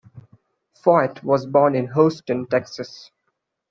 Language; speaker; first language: English; non-native, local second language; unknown